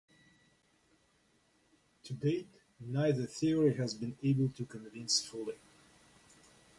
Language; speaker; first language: English; non-native, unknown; Russian